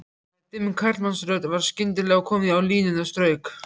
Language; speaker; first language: Icelandic; native; Icelandic